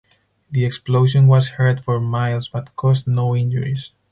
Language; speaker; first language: English; non-native, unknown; Spanish